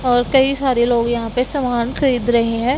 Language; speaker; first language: Hindi; non-native, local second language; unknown